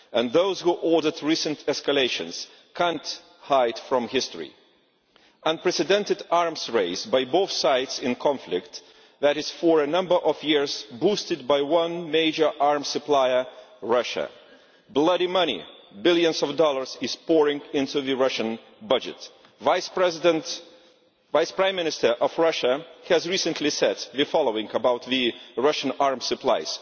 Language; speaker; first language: English; non-native, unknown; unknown